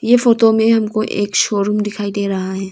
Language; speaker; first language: Hindi; non-native, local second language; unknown